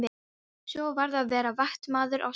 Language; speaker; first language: Icelandic; non-native, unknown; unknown